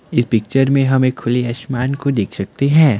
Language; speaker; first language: Hindi; non-native, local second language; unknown